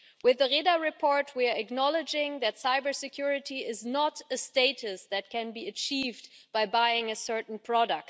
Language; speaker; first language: English; non-native, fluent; German